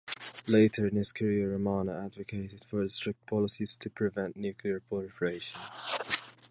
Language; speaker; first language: English; native; English